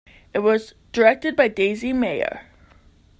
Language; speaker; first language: English; native; English